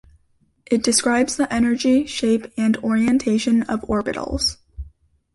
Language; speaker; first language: English; native; English